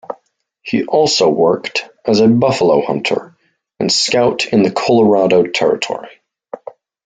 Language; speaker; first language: English; native; English